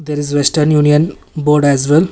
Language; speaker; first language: English; non-native, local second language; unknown